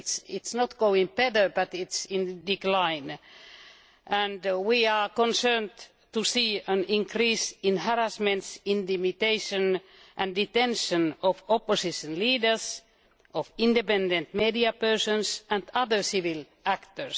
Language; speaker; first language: English; non-native, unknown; Finnish